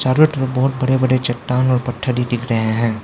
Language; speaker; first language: Hindi; non-native, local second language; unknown